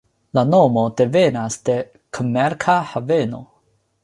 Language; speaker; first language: Esperanto; non-native, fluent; Chinese